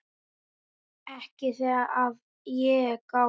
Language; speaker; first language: Icelandic; native; Icelandic